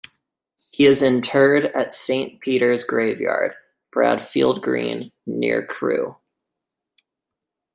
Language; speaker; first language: English; native; English